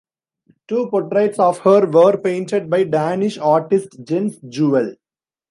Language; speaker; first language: English; non-native, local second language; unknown